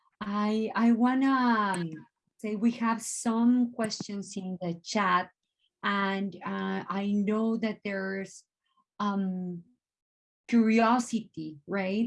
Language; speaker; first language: English; non-native, fluent; Spanish